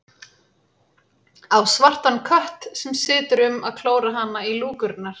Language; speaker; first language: Icelandic; native; Icelandic